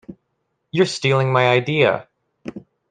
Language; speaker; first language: English; native; English